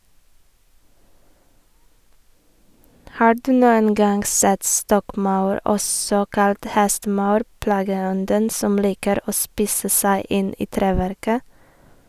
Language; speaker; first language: Norwegian; non-native, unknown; Polish